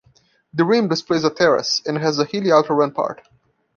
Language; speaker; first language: English; non-native, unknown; Portuguese